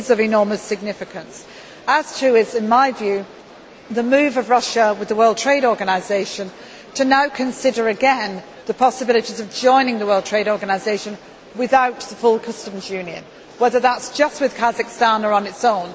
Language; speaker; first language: English; native; English